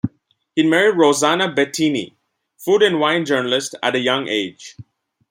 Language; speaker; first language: English; non-native, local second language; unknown